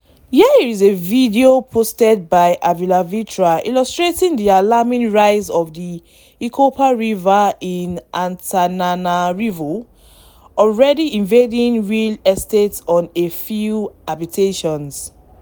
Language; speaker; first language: English; non-native, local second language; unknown